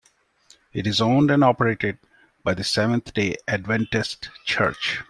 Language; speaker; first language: English; non-native, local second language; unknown